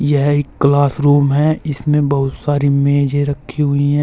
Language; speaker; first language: Hindi; native; Hindi